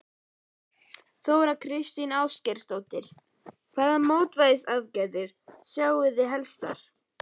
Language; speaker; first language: Icelandic; native; Icelandic